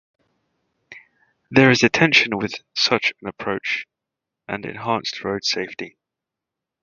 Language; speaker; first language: English; native; English